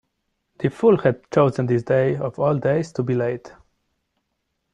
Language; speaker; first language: English; non-native, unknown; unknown